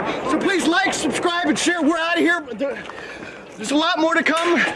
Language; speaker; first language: English; native; English